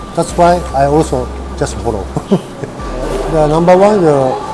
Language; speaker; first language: English; non-native, fluent; Japanese